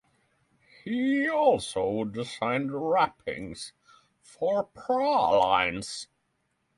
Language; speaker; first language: English; non-native, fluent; Norwegian